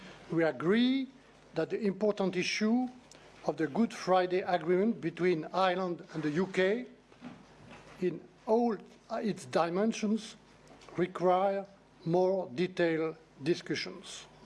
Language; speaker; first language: English; non-native, fluent; French